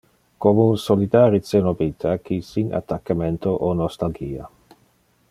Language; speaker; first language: Interlingua; non-native, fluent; Dutch